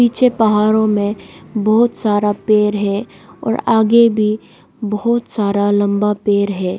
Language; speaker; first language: Hindi; non-native, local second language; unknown